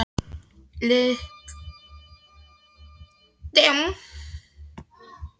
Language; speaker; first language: Icelandic; non-native, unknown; Polish